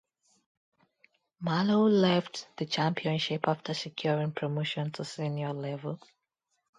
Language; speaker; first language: English; non-native, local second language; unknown